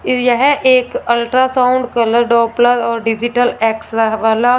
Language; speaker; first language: Hindi; non-native, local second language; Punjabi